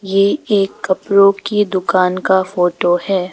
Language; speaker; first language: Hindi; non-native, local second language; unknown